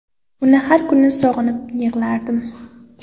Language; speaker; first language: Uzbek; non-native, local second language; Kara-Kalpak